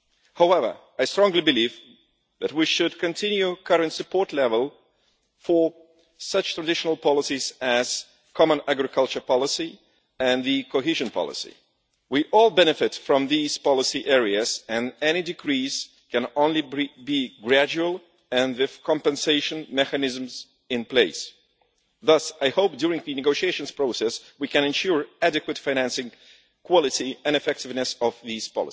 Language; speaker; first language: English; non-native, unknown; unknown